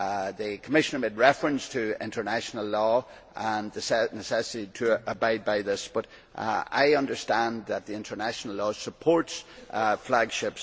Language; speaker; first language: English; native; English